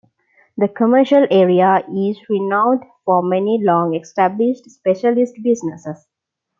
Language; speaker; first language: English; non-native, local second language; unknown